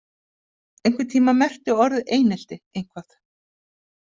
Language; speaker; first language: Icelandic; native; Icelandic